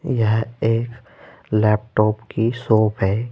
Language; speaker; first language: Hindi; native; Hindi